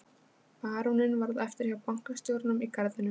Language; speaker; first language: Icelandic; non-native, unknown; Polish